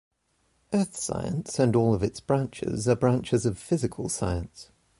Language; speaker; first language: English; native; English